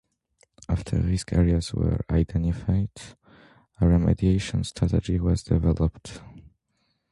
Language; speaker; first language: English; non-native, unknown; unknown